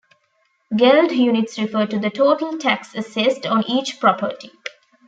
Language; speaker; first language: English; non-native, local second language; Tamil